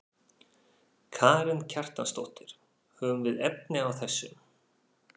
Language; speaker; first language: Icelandic; non-native, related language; Faroese